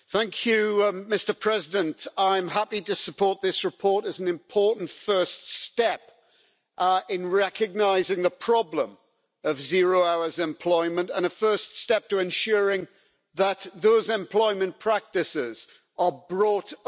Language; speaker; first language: English; native; English